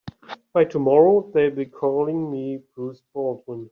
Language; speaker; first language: English; native; English